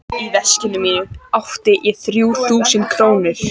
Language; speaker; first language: Icelandic; native; Icelandic